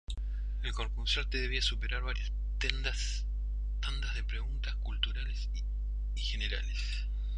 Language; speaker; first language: Spanish; native; Spanish